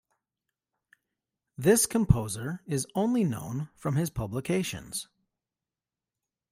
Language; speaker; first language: English; native; English